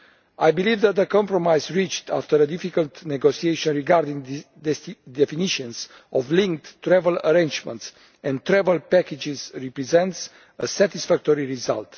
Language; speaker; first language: English; non-native, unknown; Romanian